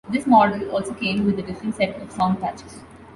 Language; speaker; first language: English; non-native, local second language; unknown